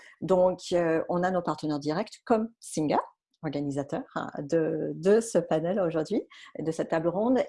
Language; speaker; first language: French; non-native, fluent; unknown